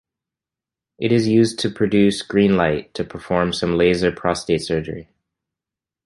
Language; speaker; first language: English; native; English